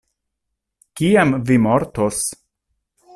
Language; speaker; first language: Esperanto; non-native, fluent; Italian